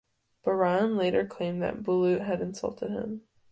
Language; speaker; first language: English; native; English